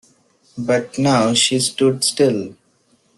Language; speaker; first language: English; non-native, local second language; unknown